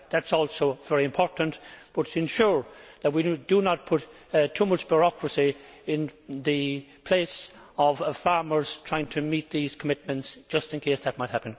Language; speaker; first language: English; native; English